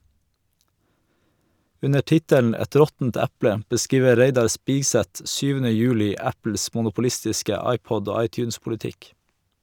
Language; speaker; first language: Norwegian; native; Norwegian